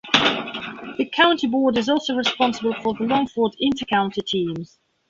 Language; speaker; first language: English; non-native, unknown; Belarusian